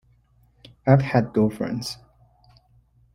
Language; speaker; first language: English; non-native, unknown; Chinese